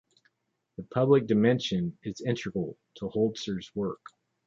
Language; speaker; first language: English; native; English